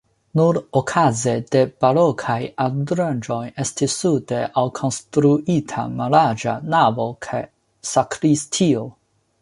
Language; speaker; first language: Esperanto; non-native, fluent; Chinese